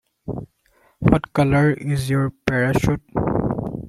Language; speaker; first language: English; non-native, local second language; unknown